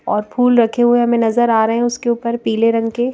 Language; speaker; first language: Hindi; native; Hindi